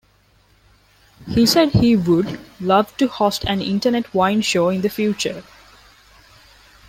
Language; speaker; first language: English; non-native, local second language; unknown